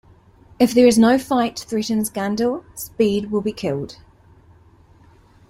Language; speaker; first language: English; native; English